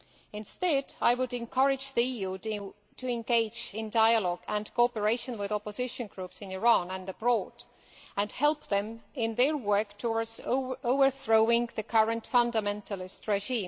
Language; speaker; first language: English; non-native, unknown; Estonian